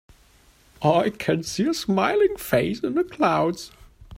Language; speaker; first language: English; non-native, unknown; German